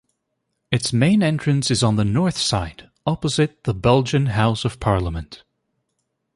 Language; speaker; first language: English; native; English